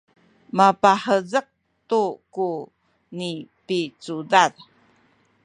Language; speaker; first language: Sakizaya; native; Sakizaya